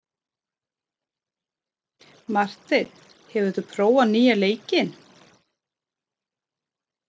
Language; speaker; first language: Icelandic; non-native, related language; Swedish